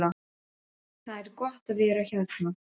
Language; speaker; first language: Icelandic; non-native, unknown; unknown